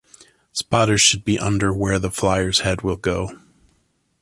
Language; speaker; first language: English; native; English